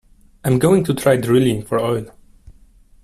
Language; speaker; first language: English; non-native, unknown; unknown